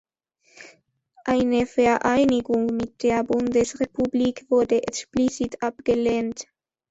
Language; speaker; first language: German; non-native, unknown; Spanish